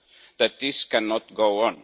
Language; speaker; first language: English; non-native, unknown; Estonian